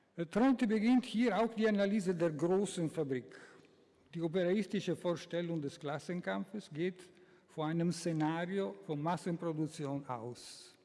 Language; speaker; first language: German; non-native, fluent; Italian